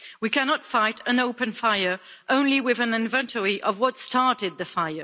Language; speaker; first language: English; non-native, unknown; French